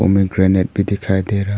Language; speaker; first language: Hindi; non-native, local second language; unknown